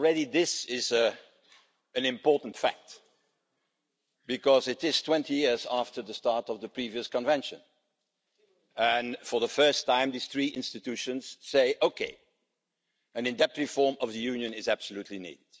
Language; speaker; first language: English; non-native, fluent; Dutch